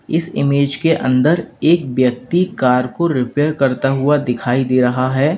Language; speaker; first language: Hindi; native; Hindi